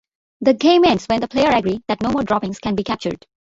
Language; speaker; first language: English; non-native, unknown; Bangla